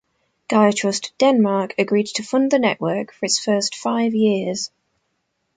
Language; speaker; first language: English; native; English